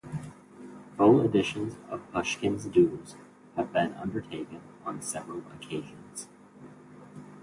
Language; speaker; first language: English; native; English